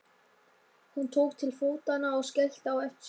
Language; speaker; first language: Icelandic; non-native, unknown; German